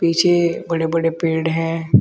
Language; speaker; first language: Hindi; native; Hindi